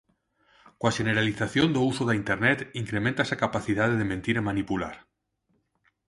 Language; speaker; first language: Galician; non-native, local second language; Spanish